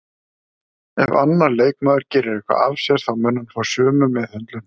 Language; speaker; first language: Icelandic; native; Icelandic